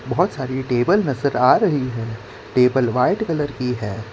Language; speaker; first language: Hindi; non-native, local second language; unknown